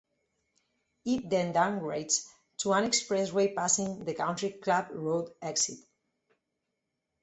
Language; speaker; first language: English; non-native, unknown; Catalan